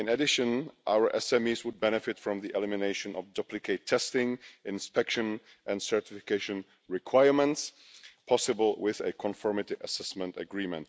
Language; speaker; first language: English; non-native, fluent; Czech